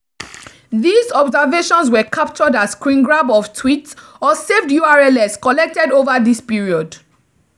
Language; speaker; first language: English; non-native, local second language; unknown